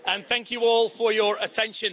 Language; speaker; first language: English; non-native, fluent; Dutch